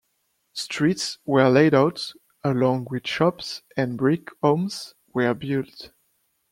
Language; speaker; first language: English; non-native, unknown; French